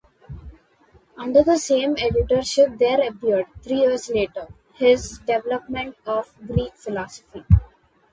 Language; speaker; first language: English; non-native, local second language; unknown